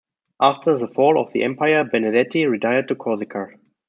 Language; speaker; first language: English; non-native, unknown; German